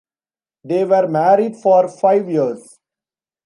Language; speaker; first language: English; non-native, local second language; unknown